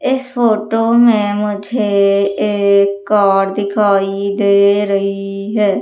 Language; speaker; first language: Hindi; native; Hindi